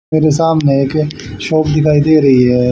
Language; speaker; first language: Hindi; native; Hindi